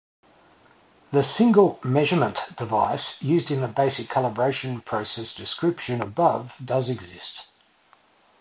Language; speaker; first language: English; native; English